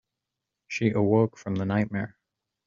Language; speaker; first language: English; native; English